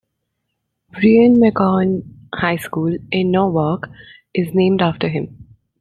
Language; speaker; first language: English; non-native, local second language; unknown